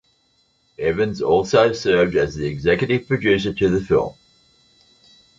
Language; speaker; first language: English; native; English